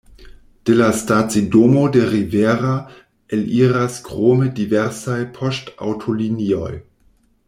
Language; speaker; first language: Esperanto; non-native, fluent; German